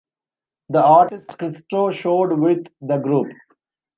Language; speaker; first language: English; non-native, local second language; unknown